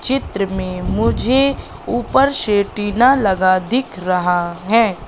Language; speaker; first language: Hindi; native; Hindi